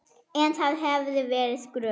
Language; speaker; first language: Icelandic; non-native, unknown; German